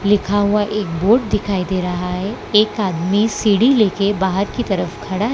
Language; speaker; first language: Hindi; non-native, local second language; Gujarati